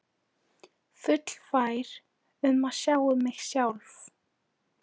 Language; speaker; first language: Icelandic; non-native, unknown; Polish